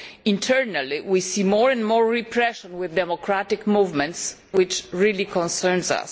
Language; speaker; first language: English; non-native, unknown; Polish